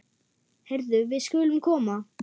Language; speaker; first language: Icelandic; non-native, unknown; German